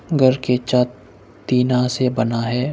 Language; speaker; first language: Hindi; non-native, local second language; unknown